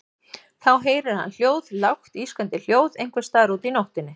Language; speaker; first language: Icelandic; native; Icelandic